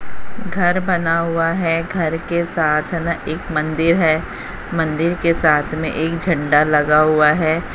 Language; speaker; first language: Hindi; native; Hindi